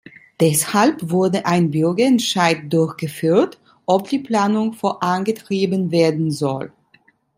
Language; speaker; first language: German; non-native, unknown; Italian